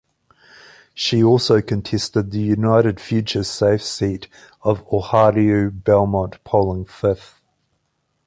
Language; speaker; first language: English; native; English